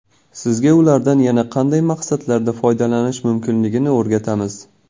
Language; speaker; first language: Uzbek; non-native, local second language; Kazakh